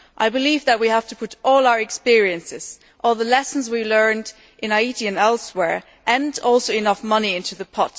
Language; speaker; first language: English; non-native, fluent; German